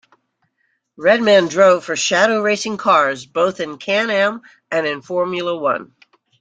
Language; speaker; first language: English; native; English